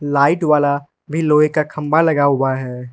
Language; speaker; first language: Hindi; non-native, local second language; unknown